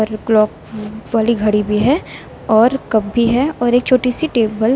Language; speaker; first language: Hindi; native; Hindi